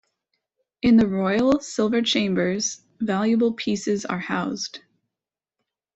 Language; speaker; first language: English; native; English